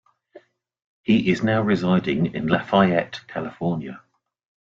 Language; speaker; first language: English; native; English